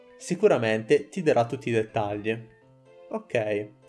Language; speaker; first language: Italian; native; Italian